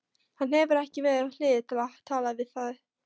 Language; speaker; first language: Icelandic; non-native, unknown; Polish